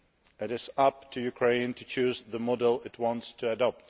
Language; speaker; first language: English; non-native, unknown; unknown